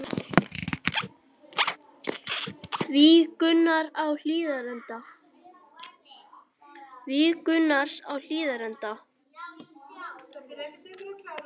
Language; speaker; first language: Icelandic; native; Icelandic